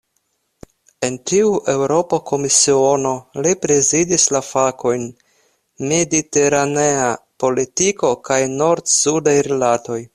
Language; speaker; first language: Esperanto; non-native, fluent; Russian